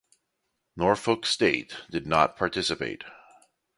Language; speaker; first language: English; native; English